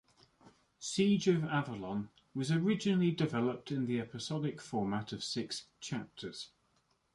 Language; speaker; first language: English; native; English